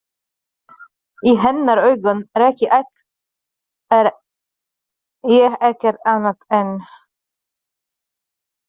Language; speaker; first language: Icelandic; non-native, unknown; Polish